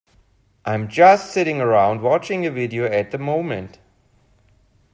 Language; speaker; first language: English; non-native, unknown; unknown